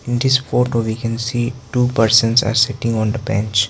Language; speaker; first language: English; non-native, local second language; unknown